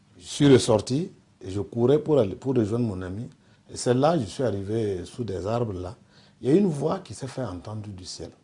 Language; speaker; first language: French; non-native, local second language; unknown